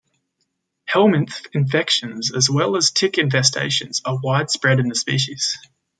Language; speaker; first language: English; native; English